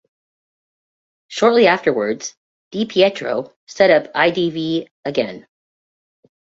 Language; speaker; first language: English; native; English